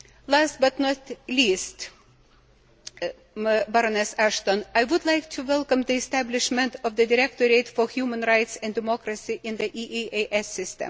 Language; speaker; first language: English; non-native, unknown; Lithuanian